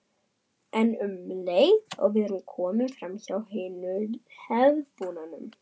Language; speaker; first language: Icelandic; non-native, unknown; German